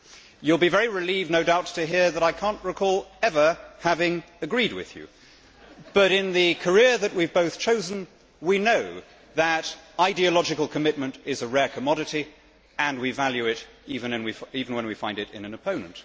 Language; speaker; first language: English; native; English